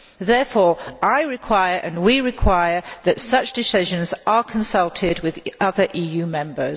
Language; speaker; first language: English; non-native, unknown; Polish